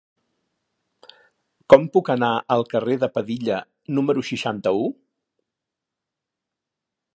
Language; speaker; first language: Catalan; native; Catalan